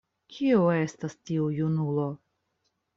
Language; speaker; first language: Esperanto; non-native, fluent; Russian